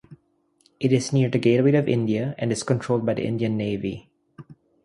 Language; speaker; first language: English; non-native, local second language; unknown